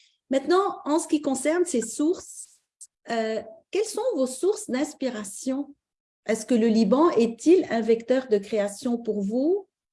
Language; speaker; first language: French; native; French